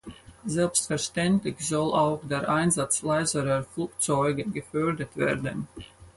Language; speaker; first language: German; non-native, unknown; Latvian